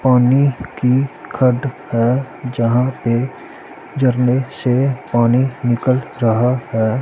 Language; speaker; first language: Hindi; non-native, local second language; Punjabi